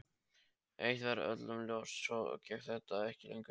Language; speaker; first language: Icelandic; non-native, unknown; Polish